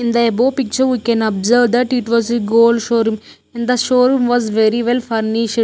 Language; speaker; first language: English; non-native, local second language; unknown